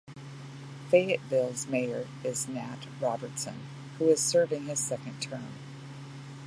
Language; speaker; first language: English; native; English